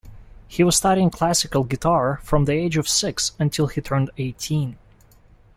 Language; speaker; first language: English; non-native, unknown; Russian